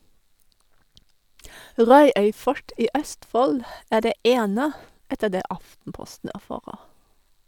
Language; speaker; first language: Norwegian; non-native, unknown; German